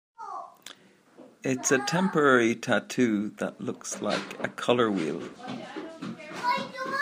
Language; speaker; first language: English; native; English